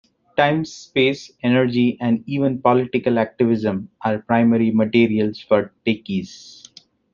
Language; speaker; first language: English; non-native, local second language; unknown